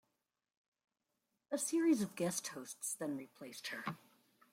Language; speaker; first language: English; native; English